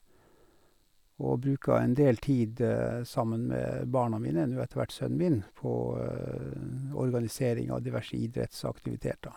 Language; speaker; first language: Norwegian; native; Norwegian